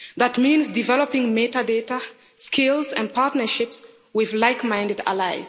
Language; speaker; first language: English; non-native, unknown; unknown